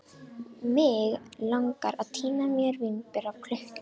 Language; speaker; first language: Icelandic; non-native, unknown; Romanian